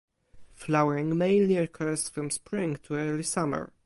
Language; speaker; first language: English; non-native, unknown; Polish